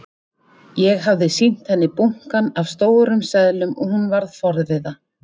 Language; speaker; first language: Icelandic; native; Icelandic